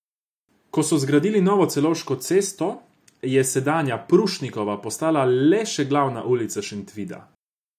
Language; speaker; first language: Slovenian; non-native, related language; Croatian